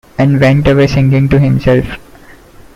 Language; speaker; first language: English; non-native, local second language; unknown